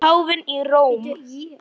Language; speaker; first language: Icelandic; non-native, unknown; Polish